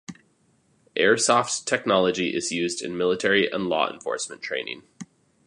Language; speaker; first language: English; native; English